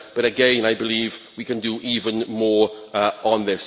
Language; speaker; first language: English; native; English